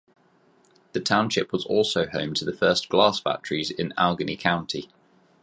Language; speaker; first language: English; native; English